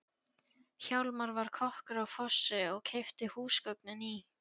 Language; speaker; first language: Icelandic; non-native, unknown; Polish